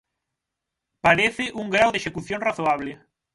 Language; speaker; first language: Galician; native; Galician